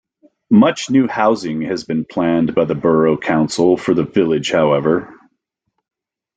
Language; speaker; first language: English; native; English